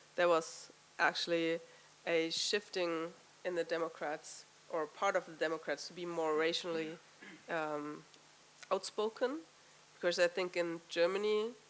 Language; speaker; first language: English; non-native, fluent; German